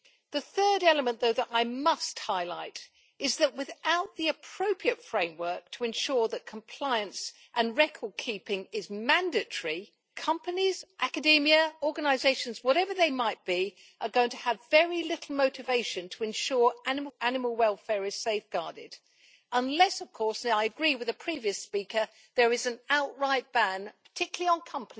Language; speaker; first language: English; native; English